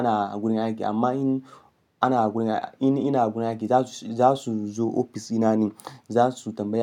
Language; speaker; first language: Hausa; non-native, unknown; Yoruba